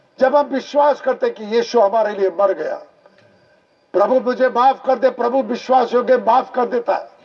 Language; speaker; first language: Hindi; non-native, local second language; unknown